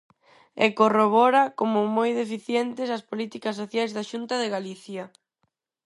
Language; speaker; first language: Galician; non-native, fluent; Spanish